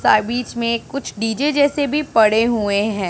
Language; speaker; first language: Hindi; non-native, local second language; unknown